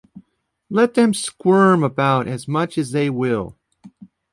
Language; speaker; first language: English; native; English